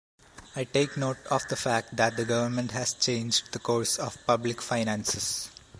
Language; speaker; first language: English; non-native, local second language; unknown